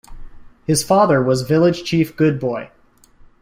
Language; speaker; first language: English; native; English